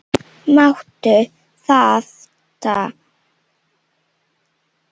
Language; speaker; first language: Icelandic; non-native, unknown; Slovenian